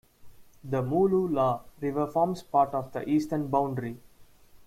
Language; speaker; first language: English; non-native, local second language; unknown